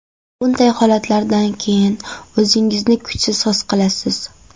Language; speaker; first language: Uzbek; non-native, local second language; Kara-Kalpak